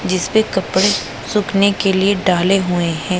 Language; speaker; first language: Hindi; non-native, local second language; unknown